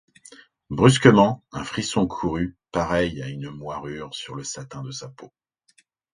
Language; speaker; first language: French; native; French